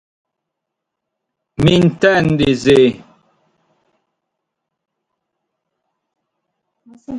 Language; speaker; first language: Sardinian; native; Sardinian